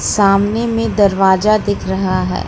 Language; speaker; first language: Hindi; native; Hindi